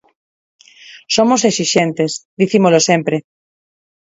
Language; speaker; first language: Galician; non-native, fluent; Spanish